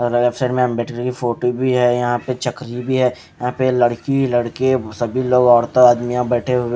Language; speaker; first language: Hindi; native; Hindi